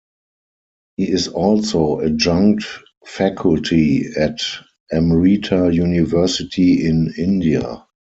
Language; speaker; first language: English; non-native, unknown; German